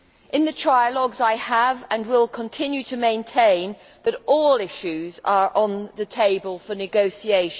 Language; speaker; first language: English; native; English